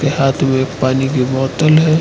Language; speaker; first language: Hindi; non-native, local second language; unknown